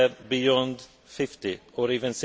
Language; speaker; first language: English; non-native, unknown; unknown